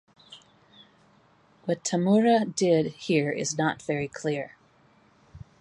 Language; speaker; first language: English; native; English